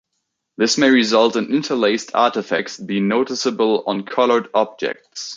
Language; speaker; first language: English; native; English